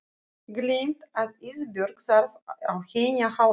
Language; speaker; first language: Icelandic; non-native, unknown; Russian